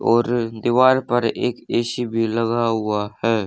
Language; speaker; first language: Hindi; native; Hindi